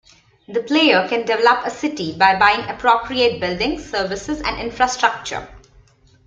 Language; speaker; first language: English; non-native, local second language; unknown